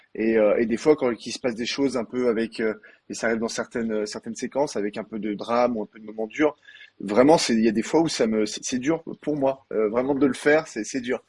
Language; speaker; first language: French; native; French